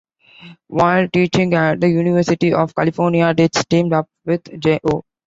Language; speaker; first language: English; non-native, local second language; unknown